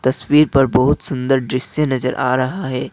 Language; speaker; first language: Hindi; non-native, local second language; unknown